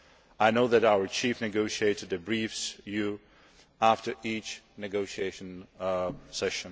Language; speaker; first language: English; non-native, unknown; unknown